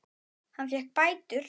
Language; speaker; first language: Icelandic; native; Icelandic